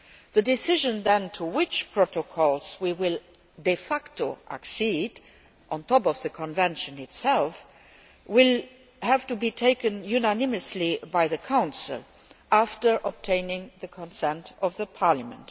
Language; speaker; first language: English; non-native, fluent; Luxembourgish